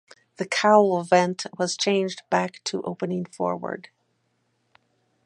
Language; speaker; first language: English; native; English